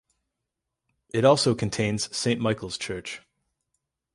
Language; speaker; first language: English; native; English